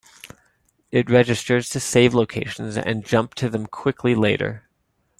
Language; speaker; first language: English; native; English